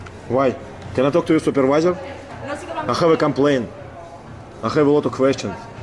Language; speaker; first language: English; non-native, fluent; Russian